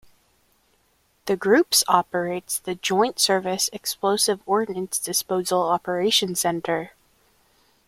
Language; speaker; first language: English; native; English